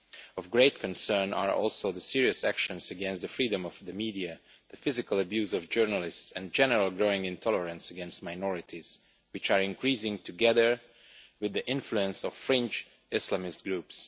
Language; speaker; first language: English; non-native, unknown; Romanian